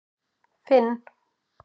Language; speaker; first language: Icelandic; native; Icelandic